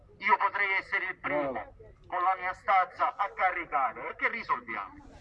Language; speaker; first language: Italian; native; Italian